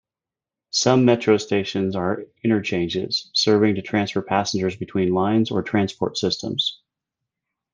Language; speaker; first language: English; native; English